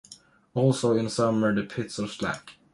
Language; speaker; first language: English; non-native, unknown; Swedish